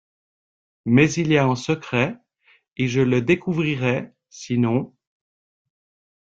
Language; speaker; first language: French; native; French